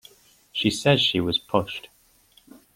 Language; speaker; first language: English; native; English